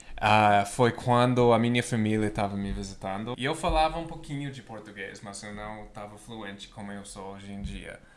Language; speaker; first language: Portuguese; non-native, fluent; English